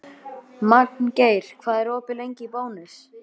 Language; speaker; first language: Icelandic; native; Icelandic